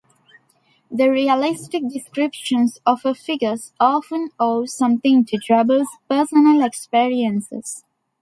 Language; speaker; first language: English; non-native, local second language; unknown